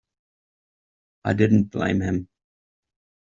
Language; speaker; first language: English; native; English